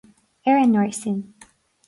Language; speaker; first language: Irish; non-native, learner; English